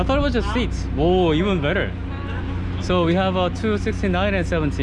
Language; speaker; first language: English; non-native, fluent; Korean